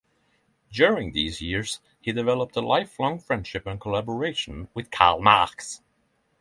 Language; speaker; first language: English; non-native, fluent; Norwegian